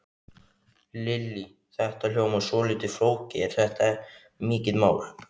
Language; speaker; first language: Icelandic; native; Icelandic